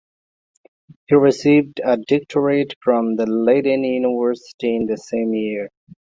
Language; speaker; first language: English; non-native, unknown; Pashto